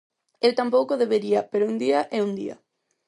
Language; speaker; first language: Galician; non-native, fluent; Spanish